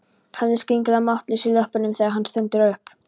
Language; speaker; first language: Icelandic; non-native, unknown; Polish